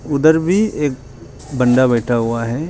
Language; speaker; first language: Hindi; non-native, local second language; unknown